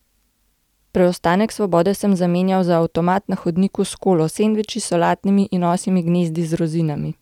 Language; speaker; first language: Slovenian; native; Slovenian